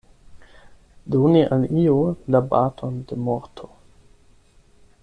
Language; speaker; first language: Esperanto; non-native, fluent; German